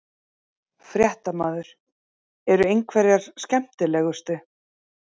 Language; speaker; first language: Icelandic; native; Icelandic